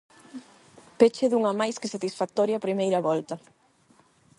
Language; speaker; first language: Galician; non-native, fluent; Spanish